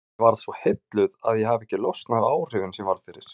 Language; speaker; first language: Icelandic; native; Icelandic